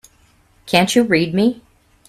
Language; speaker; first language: English; native; English